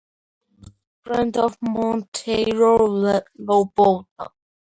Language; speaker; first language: English; non-native, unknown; Georgian